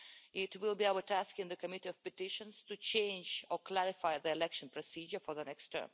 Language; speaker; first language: English; non-native, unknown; Russian